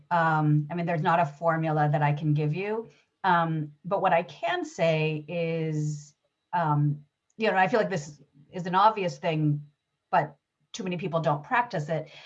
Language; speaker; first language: English; early bilingual, other home language; Hebrew